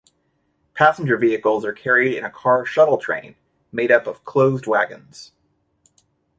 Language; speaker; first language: English; native; English